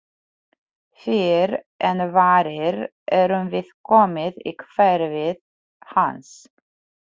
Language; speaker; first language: Icelandic; non-native, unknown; Polish